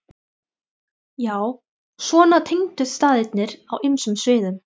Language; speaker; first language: Icelandic; non-native, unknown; Thai